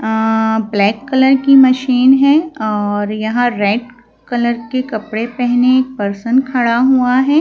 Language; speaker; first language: Hindi; native; Hindi